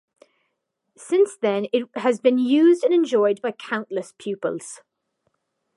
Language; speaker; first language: English; native; English